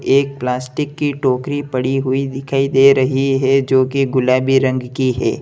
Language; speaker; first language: Hindi; native; Hindi